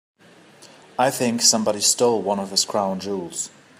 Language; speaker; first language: English; native; English